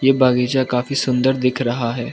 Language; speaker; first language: Hindi; non-native, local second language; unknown